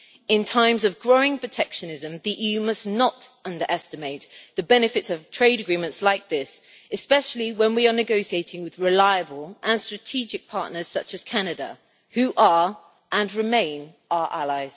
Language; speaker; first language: English; native; English